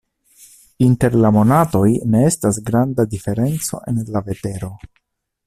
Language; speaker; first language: Esperanto; non-native, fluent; Italian